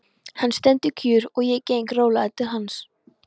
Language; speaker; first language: Icelandic; non-native, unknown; Polish